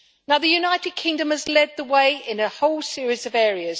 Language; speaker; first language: English; native; English